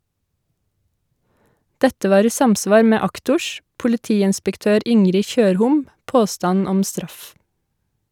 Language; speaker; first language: Norwegian; native; Norwegian